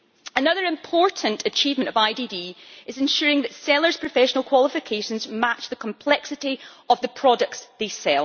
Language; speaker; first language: English; native; English